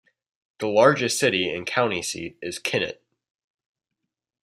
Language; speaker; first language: English; native; English